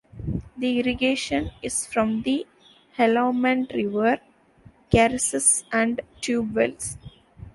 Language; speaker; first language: English; non-native, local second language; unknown